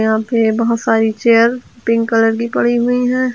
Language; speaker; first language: Hindi; native; Hindi